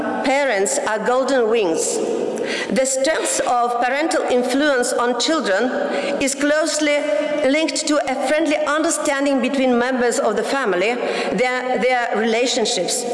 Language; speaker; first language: English; non-native, fluent; Tatar